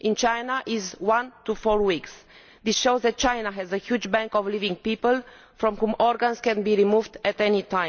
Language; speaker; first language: English; non-native, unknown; Romanian